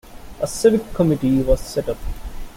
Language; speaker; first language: English; non-native, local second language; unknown